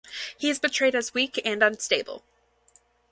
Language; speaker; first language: English; native; English